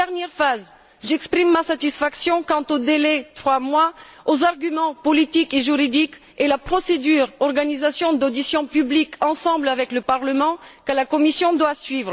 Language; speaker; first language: French; non-native, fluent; Bulgarian